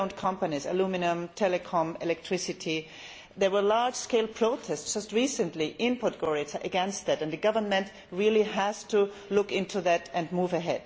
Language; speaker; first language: English; non-native, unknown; German